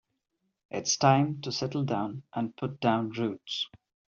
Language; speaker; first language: English; non-native, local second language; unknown